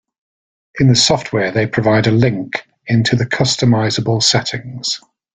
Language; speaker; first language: English; native; English